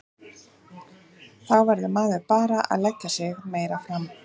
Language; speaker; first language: Icelandic; native; Icelandic